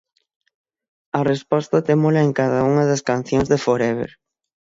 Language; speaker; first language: Galician; native; Galician